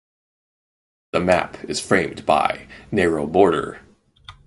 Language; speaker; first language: English; native; English